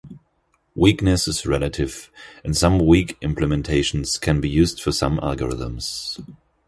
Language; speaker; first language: English; non-native, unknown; German